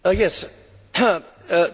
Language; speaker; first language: English; native; English